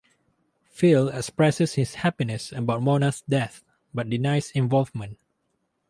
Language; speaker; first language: English; non-native, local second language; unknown